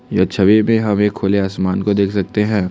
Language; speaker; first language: Hindi; non-native, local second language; Assamese